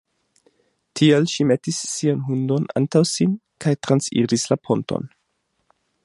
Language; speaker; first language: Esperanto; non-native, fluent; German